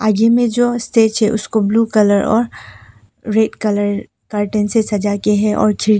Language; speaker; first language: Hindi; non-native, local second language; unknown